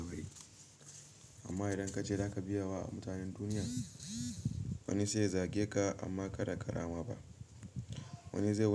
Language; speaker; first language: Hausa; native; Hausa